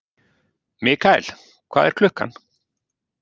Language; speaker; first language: Icelandic; native; Icelandic